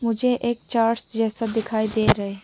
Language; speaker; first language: Hindi; non-native, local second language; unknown